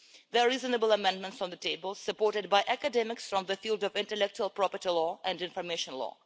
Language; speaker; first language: English; non-native, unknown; Russian